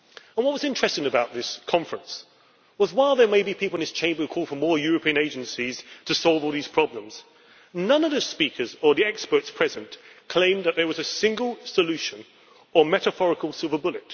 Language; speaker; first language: English; native; English